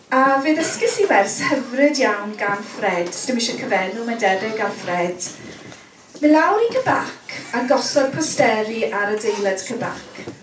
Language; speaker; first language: Welsh; native; Welsh